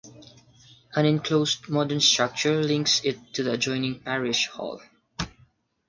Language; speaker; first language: English; non-native, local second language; Filipino